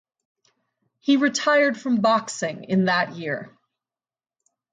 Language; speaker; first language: English; native; English